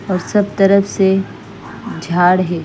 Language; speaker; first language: Hindi; non-native, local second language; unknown